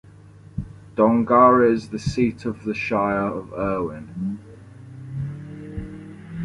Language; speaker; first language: English; native; English